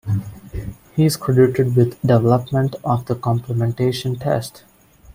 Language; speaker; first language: English; non-native, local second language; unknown